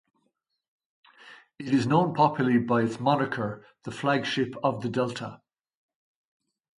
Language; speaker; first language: English; native; English